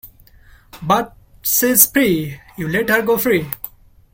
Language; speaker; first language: English; non-native, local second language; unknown